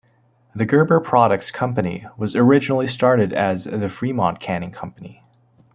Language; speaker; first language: English; native; English